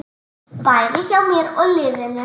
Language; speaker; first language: Icelandic; native; Icelandic